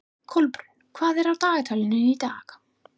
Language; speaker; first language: Icelandic; non-native, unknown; English